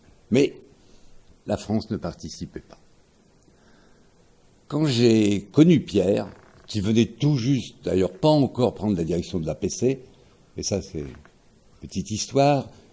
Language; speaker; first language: French; native; French